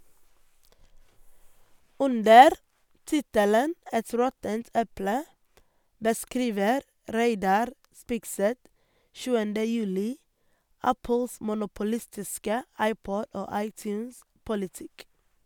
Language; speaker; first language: Norwegian; non-native, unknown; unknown